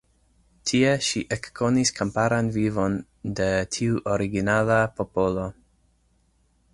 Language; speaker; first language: Esperanto; non-native, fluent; English